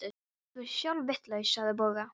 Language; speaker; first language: Icelandic; non-native, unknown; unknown